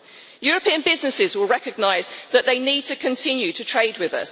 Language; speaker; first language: English; native; English